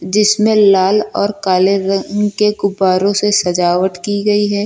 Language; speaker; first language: Hindi; native; Hindi